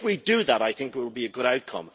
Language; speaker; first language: English; native; English